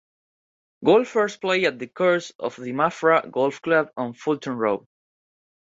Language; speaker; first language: English; non-native, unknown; Spanish